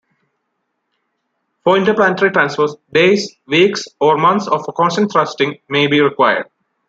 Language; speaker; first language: English; non-native, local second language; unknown